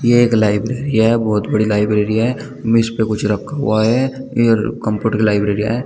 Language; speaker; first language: Hindi; native; Hindi